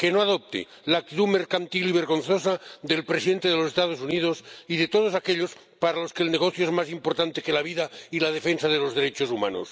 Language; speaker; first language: Spanish; non-native, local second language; Catalan